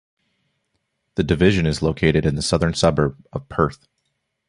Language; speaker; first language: English; native; English